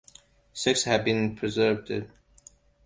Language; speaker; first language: English; non-native, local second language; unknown